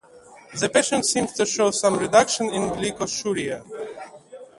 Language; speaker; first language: English; native; English